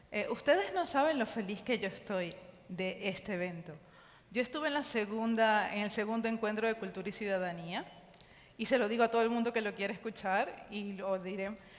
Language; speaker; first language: Spanish; native; Spanish